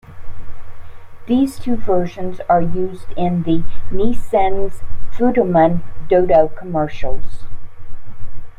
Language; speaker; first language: English; native; English